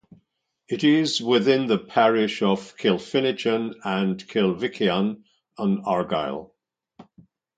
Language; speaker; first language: English; non-native, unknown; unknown